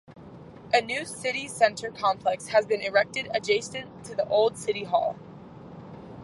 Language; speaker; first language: English; native; English